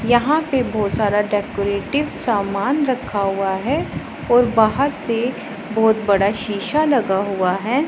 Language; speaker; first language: Hindi; non-native, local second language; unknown